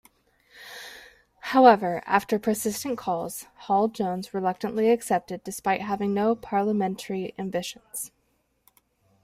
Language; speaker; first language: English; native; English